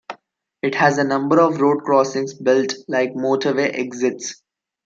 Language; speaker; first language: English; non-native, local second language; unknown